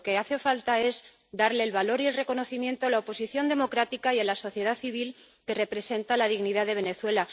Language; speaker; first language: Spanish; native; Spanish